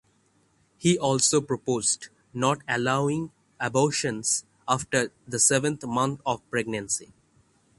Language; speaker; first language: English; non-native, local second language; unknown